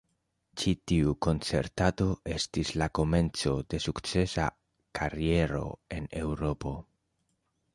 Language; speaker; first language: Esperanto; non-native, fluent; Spanish